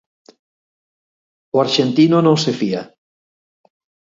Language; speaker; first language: Galician; native; Galician